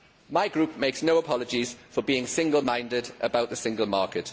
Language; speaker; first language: English; native; English